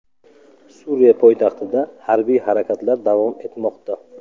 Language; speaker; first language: Uzbek; non-native, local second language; Tajik